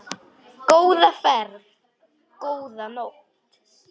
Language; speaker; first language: Icelandic; non-native, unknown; Polish